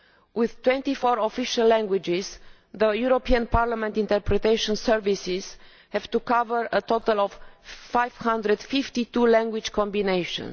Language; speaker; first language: English; non-native, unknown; Romanian